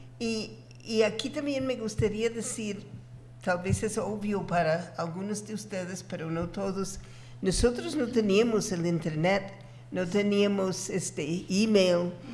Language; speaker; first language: Spanish; non-native, fluent; English